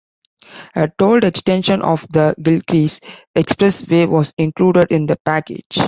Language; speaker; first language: English; non-native, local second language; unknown